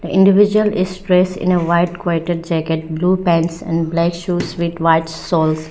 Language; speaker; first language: English; non-native, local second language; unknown